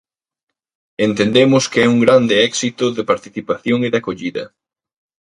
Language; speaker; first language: Galician; native; Galician